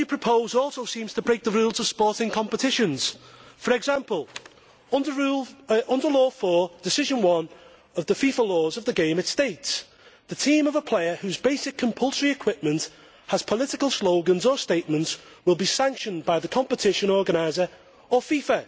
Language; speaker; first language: English; native; English